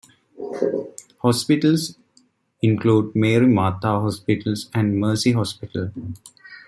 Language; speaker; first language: English; native; English